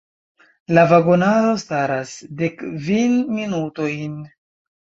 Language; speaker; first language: Esperanto; non-native, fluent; Chinese